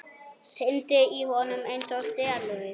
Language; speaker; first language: Icelandic; non-native, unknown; German